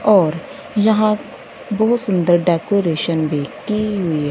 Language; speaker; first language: Hindi; non-native, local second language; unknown